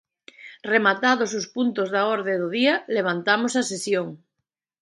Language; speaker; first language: Galician; native; Galician